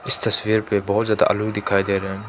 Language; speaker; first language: Hindi; non-native, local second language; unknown